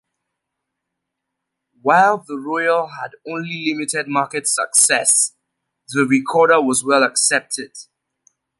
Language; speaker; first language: English; native; English